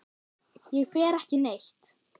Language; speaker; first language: Icelandic; non-native, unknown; German